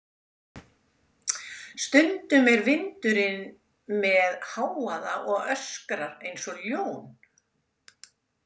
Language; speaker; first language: Icelandic; native; Icelandic